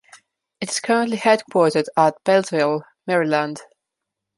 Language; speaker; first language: English; non-native, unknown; Slovenian